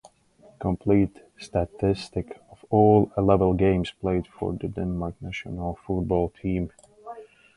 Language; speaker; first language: English; native; English